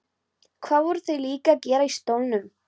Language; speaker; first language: Icelandic; non-native, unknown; Polish